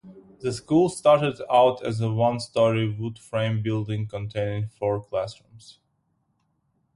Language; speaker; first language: English; non-native, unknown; Ukrainian